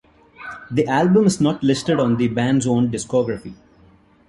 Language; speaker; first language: English; non-native, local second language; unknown